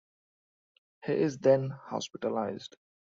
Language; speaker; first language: English; non-native, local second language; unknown